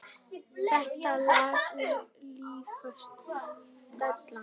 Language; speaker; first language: Icelandic; native; Icelandic